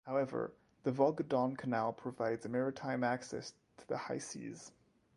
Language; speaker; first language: English; non-native, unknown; French